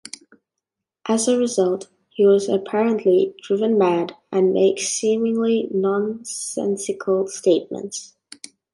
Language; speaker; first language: English; native; English